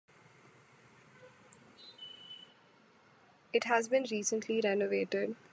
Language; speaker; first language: English; non-native, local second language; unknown